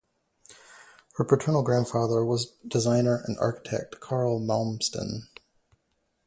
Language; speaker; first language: English; native; English